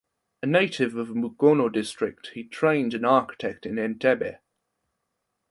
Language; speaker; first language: English; non-native, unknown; German